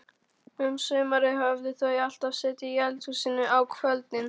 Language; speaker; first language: Icelandic; non-native, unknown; Polish